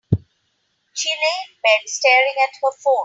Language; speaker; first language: English; non-native, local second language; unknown